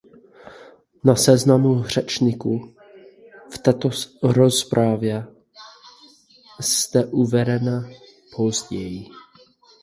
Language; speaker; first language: Czech; non-native, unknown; English